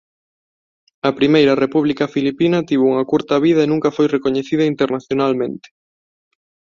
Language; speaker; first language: Galician; non-native, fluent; Spanish